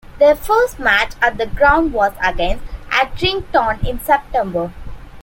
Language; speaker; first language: English; non-native, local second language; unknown